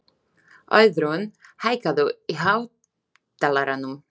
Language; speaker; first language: Icelandic; non-native, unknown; Slovak